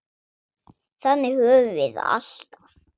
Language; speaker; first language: Icelandic; non-native, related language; Swedish